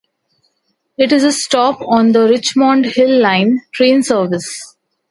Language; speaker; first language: English; non-native, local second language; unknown